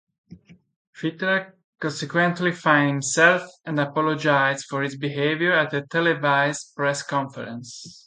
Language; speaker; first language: English; non-native, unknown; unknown